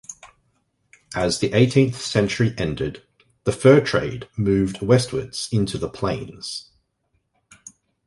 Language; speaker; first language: English; native; English